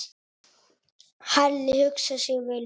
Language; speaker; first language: Icelandic; non-native, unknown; Italian